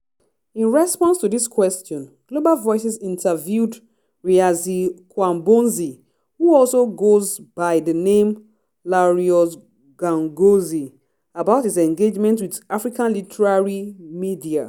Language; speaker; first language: English; non-native, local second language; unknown